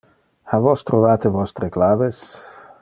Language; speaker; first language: Interlingua; non-native, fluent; Dutch